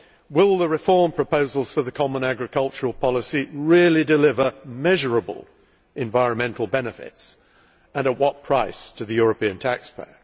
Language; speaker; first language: English; native; English